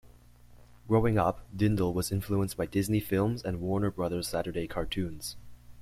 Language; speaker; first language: English; native; English